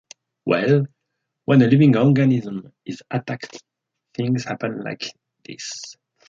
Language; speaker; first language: English; non-native, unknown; French